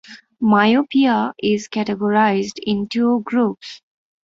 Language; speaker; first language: English; non-native, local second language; Bangla